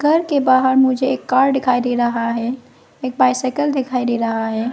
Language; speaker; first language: Hindi; non-native, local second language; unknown